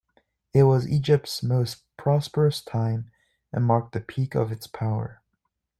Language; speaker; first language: English; native; English